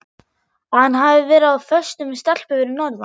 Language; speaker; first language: Icelandic; non-native, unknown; German